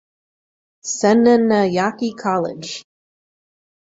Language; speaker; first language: English; native; English